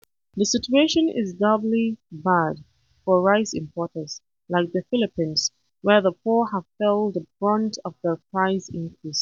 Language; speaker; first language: English; non-native, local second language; Hausa